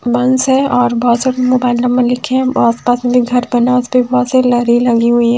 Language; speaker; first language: Hindi; native; Hindi